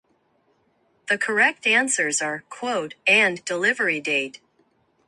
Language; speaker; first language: English; non-native, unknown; Japanese